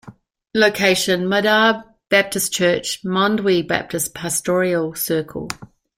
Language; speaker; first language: English; native; English